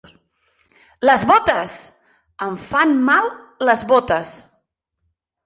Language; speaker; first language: Catalan; non-native, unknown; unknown